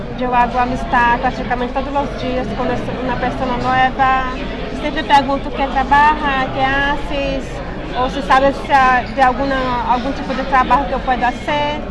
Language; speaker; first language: Spanish; non-native, related language; Portuguese